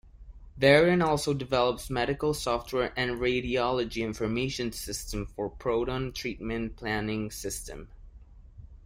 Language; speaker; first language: English; non-native, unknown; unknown